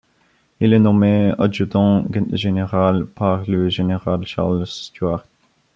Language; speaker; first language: French; non-native, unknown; Bulgarian